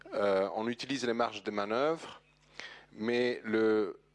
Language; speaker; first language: French; non-native, related language; Italian